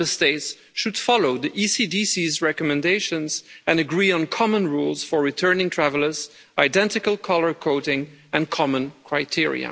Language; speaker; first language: English; non-native, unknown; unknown